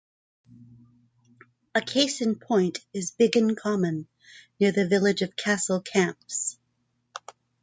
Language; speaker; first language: English; non-native, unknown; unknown